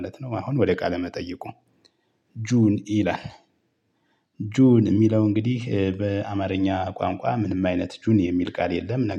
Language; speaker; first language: Amharic; native; Amharic